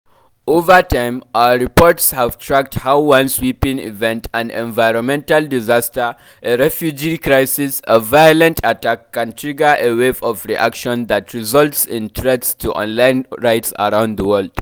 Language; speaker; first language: English; non-native, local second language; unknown